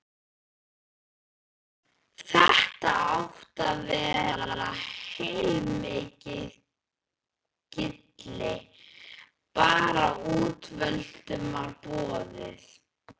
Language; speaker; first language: Icelandic; native; Icelandic